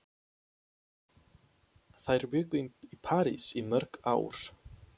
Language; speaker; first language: Icelandic; non-native, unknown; Polish